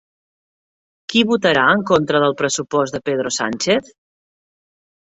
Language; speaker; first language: Catalan; native; Catalan